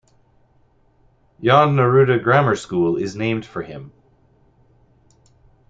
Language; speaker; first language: English; native; English